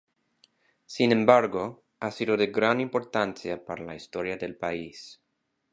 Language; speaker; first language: Spanish; non-native, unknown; English